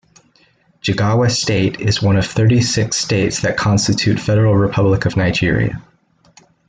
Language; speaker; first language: English; native; English